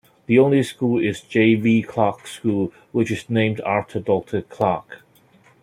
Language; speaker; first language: English; non-native, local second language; Cantonese